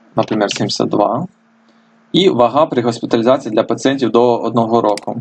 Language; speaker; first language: Ukrainian; non-native, local second language; Russian